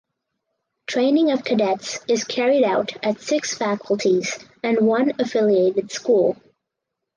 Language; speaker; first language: English; native; English